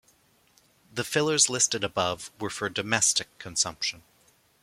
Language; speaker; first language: English; native; English